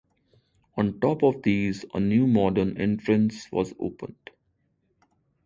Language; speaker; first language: English; non-native, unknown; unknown